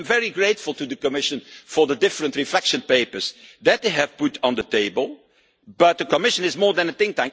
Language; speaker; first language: English; non-native, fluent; Dutch